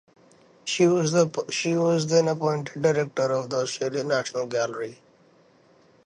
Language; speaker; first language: English; non-native, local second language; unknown